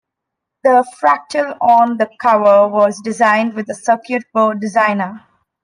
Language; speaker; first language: English; non-native, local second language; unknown